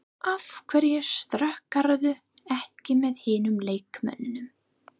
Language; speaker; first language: Icelandic; non-native, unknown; English